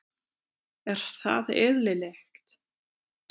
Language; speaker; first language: Icelandic; non-native, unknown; German